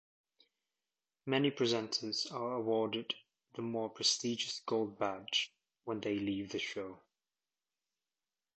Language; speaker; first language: English; native; English